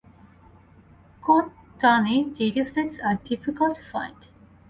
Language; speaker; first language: English; non-native, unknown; Bangla